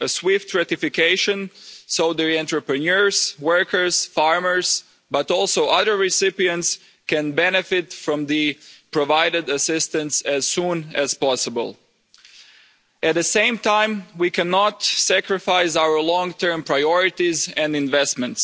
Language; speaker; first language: English; non-native, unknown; Croatian